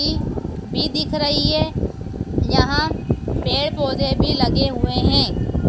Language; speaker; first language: Hindi; native; Hindi